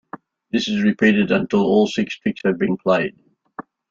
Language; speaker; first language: English; native; English